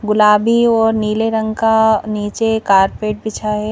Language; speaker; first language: Hindi; native; Hindi